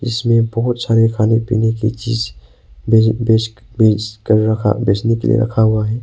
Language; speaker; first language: Hindi; non-native, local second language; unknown